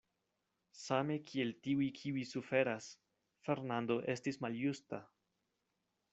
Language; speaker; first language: Esperanto; non-native, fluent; Spanish